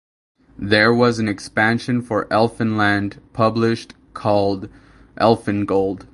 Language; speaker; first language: English; native; English